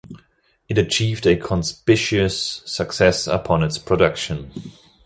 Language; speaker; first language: English; non-native, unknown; German